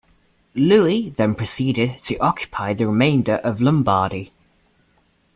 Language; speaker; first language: English; native; English